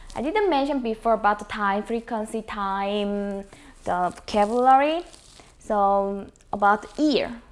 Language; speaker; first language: English; non-native, fluent; Korean